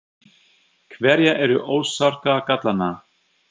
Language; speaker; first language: Icelandic; non-native, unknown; German